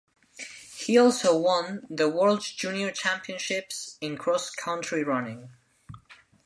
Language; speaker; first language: English; non-native, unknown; Spanish